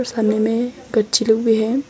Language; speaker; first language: Hindi; non-native, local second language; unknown